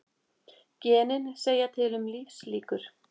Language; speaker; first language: Icelandic; native; Icelandic